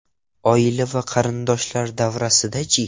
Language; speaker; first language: Uzbek; non-native, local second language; Russian